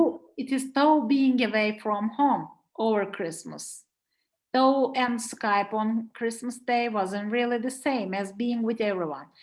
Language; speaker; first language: English; non-native, fluent; Turkish